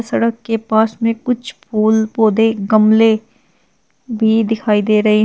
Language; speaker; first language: Hindi; native; Hindi